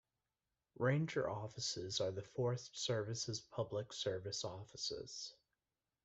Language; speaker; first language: English; native; English